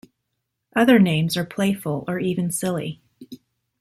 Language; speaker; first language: English; native; English